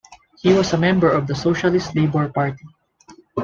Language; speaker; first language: English; non-native, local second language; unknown